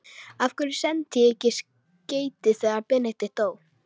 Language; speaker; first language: Icelandic; native; Icelandic